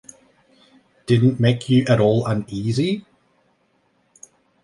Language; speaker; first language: English; native; English